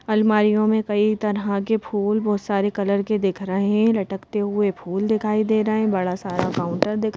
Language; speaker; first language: Hindi; native; Hindi